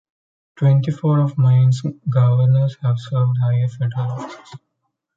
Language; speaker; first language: English; non-native, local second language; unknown